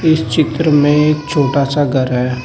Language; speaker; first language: Hindi; native; Hindi